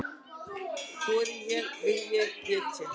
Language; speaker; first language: Icelandic; native; Icelandic